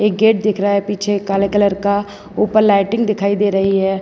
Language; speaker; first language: Hindi; non-native, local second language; Gujarati